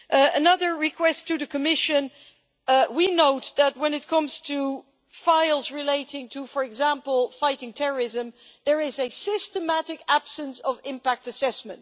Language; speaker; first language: English; non-native, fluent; Dutch